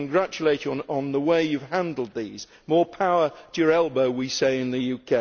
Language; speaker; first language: English; native; English